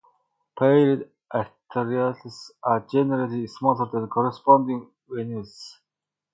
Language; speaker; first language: English; non-native, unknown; Mongolian